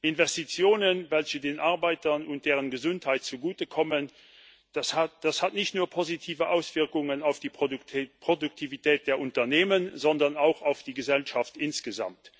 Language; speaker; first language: German; non-native, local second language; Luxembourgish